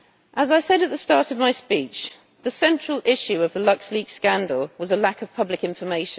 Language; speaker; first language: English; native; English